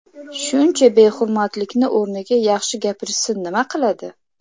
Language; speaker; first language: Uzbek; native; Uzbek